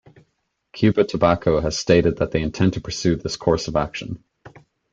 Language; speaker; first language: English; native; English